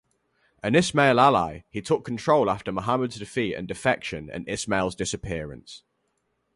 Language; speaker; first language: English; native; English